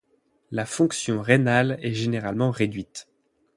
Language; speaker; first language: French; native; French